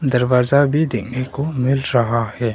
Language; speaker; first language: Hindi; non-native, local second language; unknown